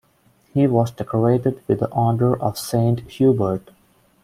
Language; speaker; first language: English; non-native, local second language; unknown